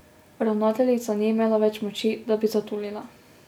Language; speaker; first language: Slovenian; native; Slovenian